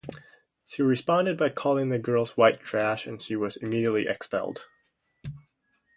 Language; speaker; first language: English; native; English